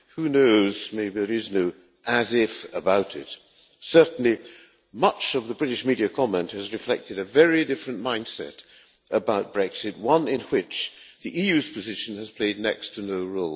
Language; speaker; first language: English; non-native, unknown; Hungarian